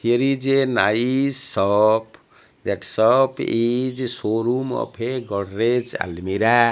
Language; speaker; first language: English; non-native, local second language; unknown